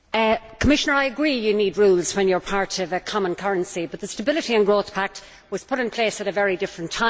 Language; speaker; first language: English; native; English